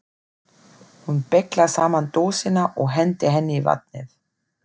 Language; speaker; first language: Icelandic; non-native, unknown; German